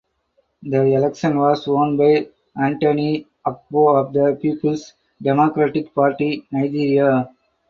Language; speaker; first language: English; non-native, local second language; Tamil